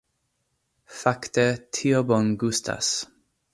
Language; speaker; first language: Esperanto; non-native, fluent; English